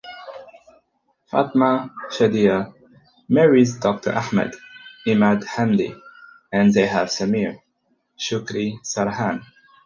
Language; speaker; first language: English; non-native, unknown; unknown